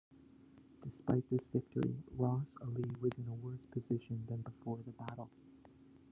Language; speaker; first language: English; native; English